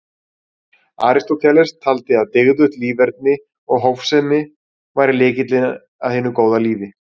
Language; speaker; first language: Icelandic; native; Icelandic